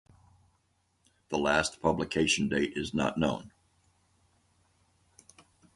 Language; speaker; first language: English; native; English